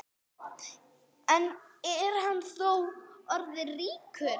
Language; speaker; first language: Icelandic; non-native, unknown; English